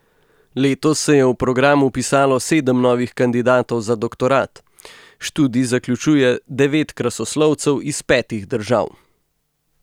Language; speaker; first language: Slovenian; native; Slovenian